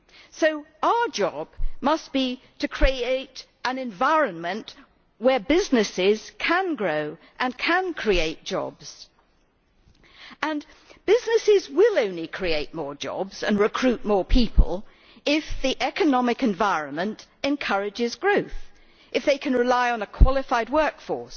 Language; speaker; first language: English; native; English